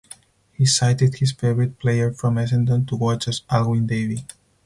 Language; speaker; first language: English; non-native, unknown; Spanish